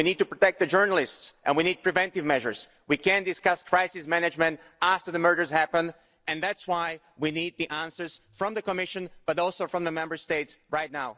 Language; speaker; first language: English; non-native, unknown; Slovak